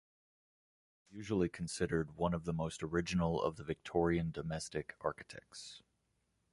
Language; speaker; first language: English; native; English